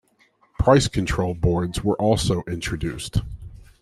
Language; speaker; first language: English; native; English